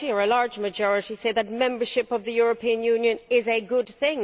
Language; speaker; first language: English; native; English